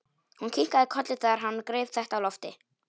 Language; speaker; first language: Icelandic; non-native, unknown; Polish